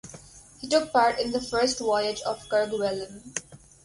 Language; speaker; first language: English; non-native, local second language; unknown